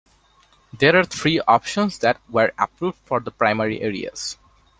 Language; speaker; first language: English; non-native, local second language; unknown